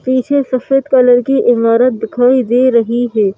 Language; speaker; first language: Hindi; native; Hindi